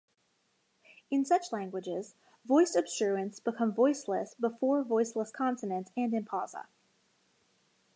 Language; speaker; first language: English; native; English